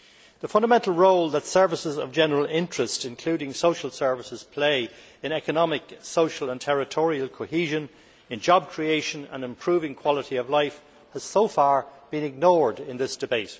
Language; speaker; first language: English; native; English